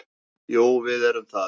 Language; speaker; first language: Icelandic; native; Icelandic